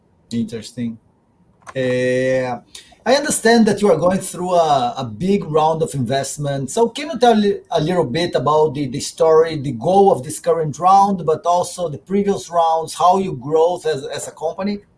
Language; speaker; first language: English; non-native, fluent; Portuguese